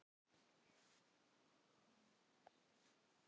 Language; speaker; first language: Icelandic; non-native, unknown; Filipino